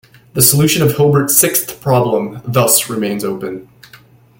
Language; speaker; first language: English; native; English